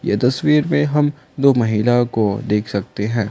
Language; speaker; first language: Hindi; non-native, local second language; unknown